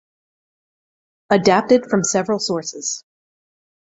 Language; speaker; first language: English; native; English